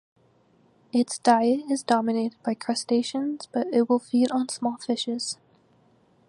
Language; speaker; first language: English; native; English